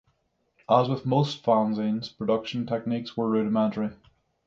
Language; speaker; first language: English; native; English